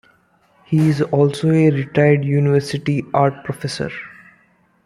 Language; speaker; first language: English; non-native, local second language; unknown